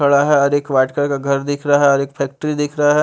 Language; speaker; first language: Hindi; native; Hindi